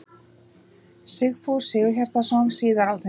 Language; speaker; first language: Icelandic; native; Icelandic